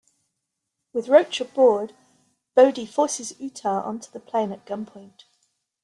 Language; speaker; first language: English; native; English